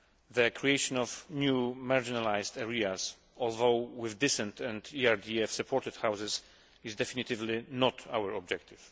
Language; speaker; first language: English; non-native, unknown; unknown